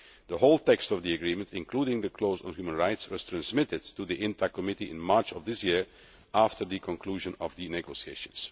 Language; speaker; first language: English; non-native, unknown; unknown